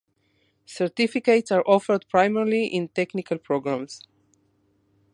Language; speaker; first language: English; non-native, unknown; Spanish